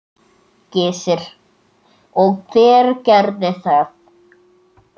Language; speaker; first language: Icelandic; native; Icelandic